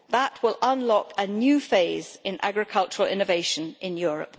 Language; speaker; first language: English; native; English